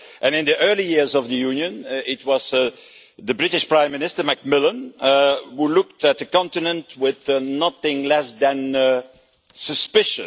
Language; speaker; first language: English; non-native, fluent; Dutch